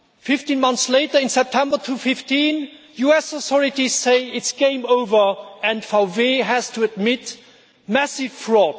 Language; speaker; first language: English; non-native, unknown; German